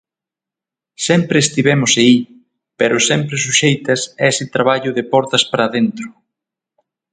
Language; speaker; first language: Galician; native; Galician